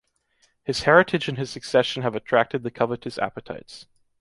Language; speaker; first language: English; native; English